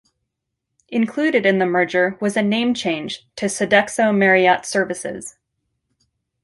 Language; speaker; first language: English; native; English